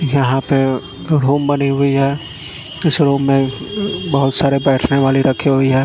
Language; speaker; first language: Hindi; non-native, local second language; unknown